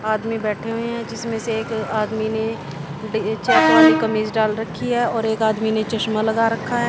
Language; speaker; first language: Hindi; native; Hindi